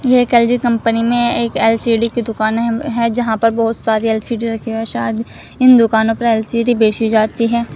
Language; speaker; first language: Hindi; native; Hindi